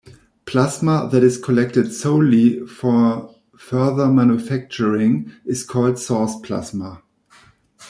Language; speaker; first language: English; non-native, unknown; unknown